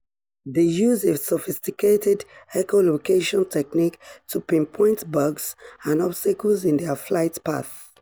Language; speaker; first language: English; non-native, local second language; Yoruba